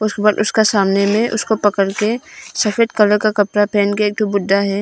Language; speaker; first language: Hindi; non-native, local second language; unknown